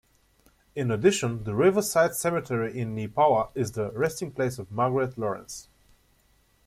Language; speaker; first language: English; native; English